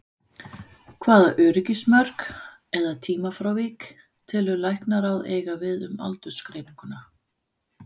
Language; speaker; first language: Icelandic; non-native, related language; Danish